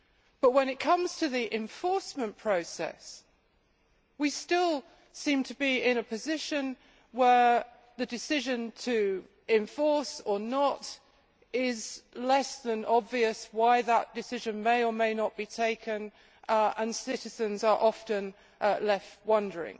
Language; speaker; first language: English; native; English